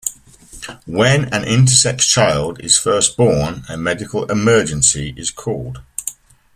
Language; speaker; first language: English; native; English